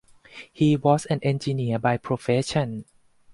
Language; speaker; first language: English; non-native, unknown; Thai